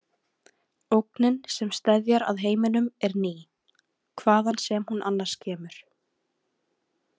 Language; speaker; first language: Icelandic; native; Icelandic